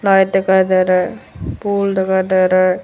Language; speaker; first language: Hindi; non-native, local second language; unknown